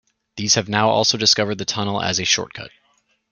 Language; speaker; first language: English; native; English